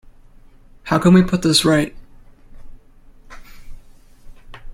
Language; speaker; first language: English; native; English